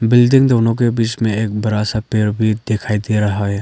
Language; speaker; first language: Hindi; non-native, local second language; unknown